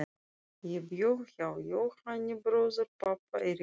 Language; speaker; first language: Icelandic; non-native, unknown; Russian